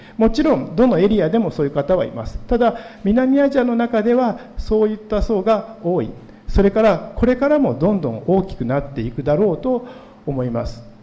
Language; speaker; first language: Japanese; native; Japanese